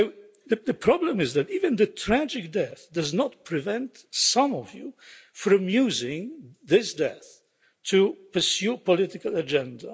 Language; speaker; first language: English; non-native, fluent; Polish